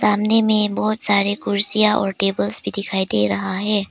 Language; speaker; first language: Hindi; non-native, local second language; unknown